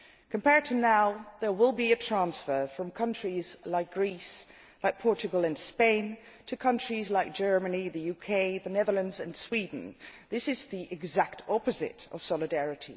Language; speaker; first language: English; non-native, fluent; Dutch